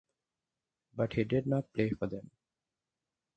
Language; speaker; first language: English; non-native, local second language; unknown